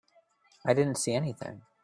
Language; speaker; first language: English; native; English